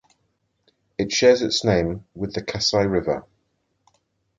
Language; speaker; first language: English; native; English